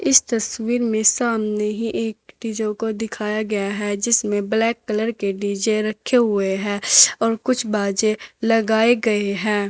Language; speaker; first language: Hindi; native; Hindi